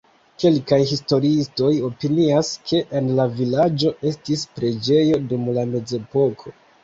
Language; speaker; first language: Esperanto; non-native, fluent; Kinyarwanda